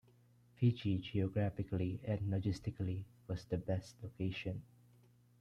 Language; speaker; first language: English; non-native, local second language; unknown